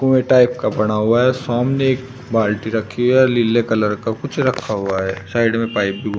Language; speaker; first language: Hindi; native; Hindi